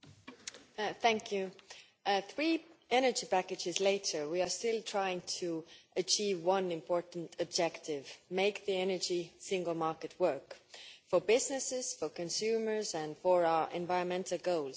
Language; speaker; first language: English; non-native, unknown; Estonian